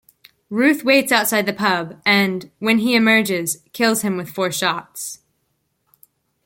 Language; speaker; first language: English; native; English